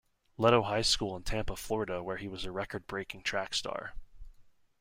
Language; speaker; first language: English; native; English